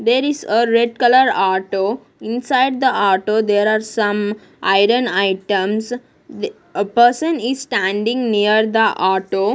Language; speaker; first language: English; non-native, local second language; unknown